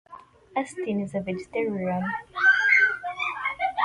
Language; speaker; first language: English; non-native, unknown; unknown